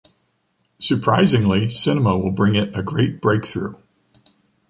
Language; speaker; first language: English; native; English